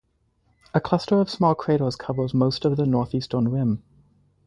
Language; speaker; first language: English; native; English